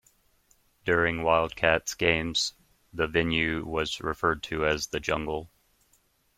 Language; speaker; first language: English; native; English